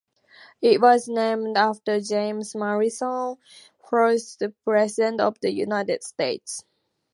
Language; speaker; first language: English; native; English